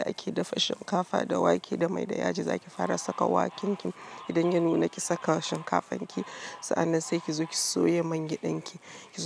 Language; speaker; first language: Hausa; non-native, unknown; Yoruba